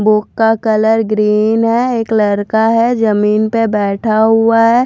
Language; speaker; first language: Hindi; non-native, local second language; Punjabi